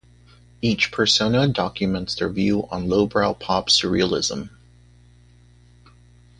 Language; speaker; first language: English; native; English